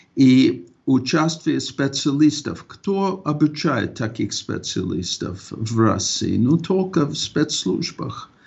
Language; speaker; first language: Russian; non-native, fluent; English